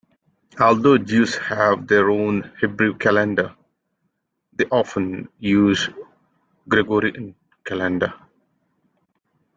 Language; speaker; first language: English; non-native, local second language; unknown